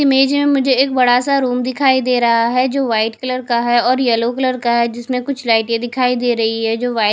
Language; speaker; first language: Hindi; non-native, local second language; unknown